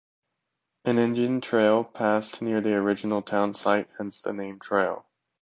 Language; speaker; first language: English; native; English